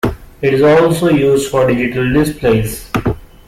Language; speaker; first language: English; non-native, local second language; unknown